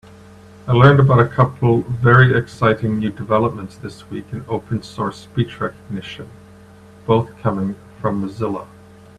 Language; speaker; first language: English; native; English